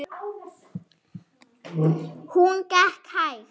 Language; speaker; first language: Icelandic; non-native, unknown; German